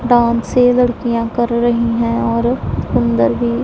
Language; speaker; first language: Hindi; non-native, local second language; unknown